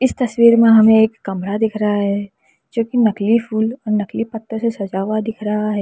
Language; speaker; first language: Hindi; native; Hindi